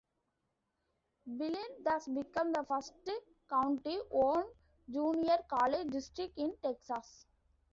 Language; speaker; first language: English; non-native, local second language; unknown